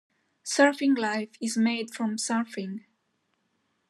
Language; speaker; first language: English; non-native, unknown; Spanish